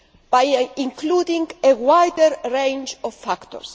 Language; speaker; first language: English; non-native, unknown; Greek